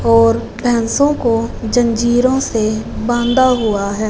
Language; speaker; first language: Hindi; non-native, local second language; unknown